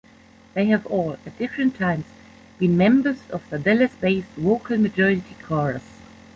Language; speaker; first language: English; non-native, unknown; German